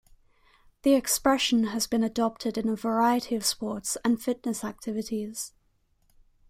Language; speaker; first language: English; native; English